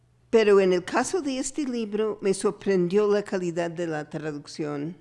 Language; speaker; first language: Spanish; non-native, fluent; English